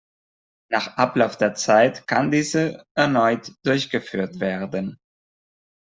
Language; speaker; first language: German; non-native, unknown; Catalan